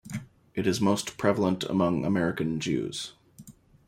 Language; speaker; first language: English; native; English